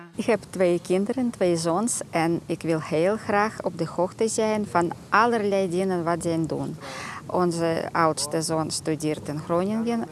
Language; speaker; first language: Dutch; non-native, fluent; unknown